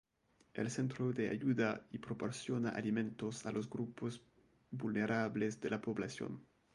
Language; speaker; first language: Spanish; non-native, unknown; French